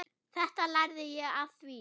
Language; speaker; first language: Icelandic; non-native, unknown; German